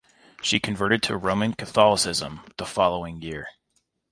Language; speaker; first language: English; native; English